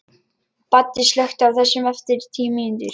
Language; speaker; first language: Icelandic; non-native, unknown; Lithuanian